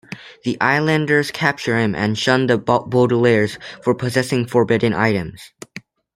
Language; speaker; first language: English; native; English